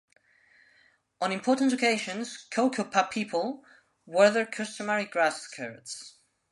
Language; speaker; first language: English; non-native, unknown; Spanish